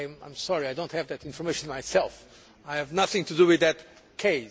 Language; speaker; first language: English; non-native, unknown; Portuguese